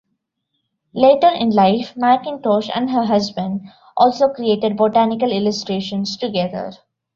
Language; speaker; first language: English; non-native, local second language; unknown